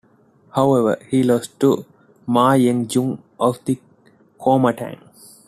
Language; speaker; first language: English; non-native, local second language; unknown